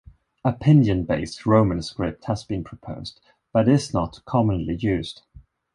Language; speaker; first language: English; non-native, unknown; Swedish